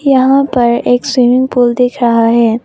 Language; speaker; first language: Hindi; non-native, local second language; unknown